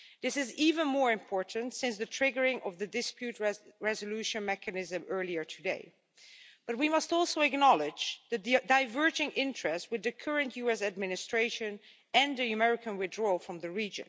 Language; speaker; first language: English; non-native, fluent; Dutch